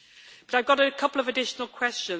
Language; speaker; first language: English; native; English